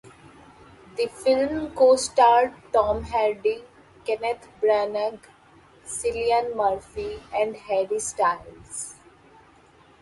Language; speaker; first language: English; non-native, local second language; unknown